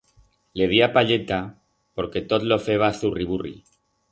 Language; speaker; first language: Aragonese; non-native, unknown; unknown